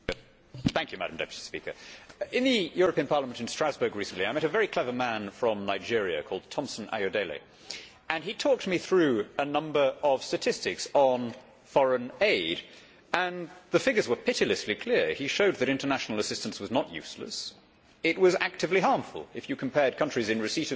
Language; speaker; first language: English; native; English